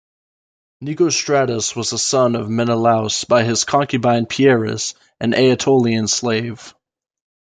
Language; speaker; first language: English; native; English